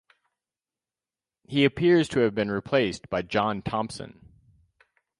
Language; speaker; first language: English; native; English